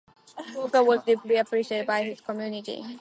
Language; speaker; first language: English; native; English